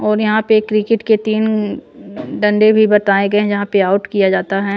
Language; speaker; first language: Hindi; non-native, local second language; Punjabi